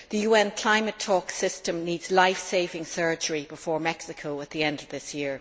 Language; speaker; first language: English; native; English